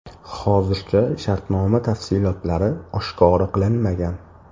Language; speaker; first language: Uzbek; native; Uzbek